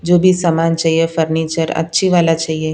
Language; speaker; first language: Hindi; non-native, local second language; Punjabi